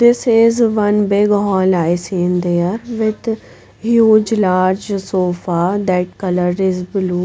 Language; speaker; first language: English; non-native, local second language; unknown